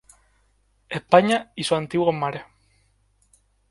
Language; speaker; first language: Spanish; native; Spanish